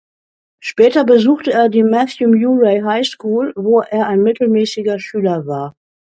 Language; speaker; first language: German; native; German